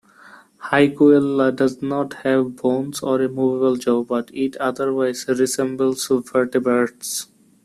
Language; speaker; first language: English; non-native, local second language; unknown